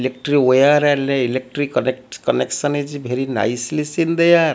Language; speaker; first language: English; non-native, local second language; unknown